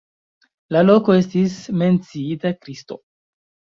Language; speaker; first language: Esperanto; non-native, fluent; Chinese